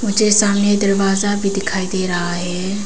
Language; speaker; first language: Hindi; non-native, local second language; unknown